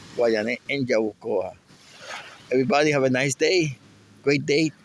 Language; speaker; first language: Spanish; native; Spanish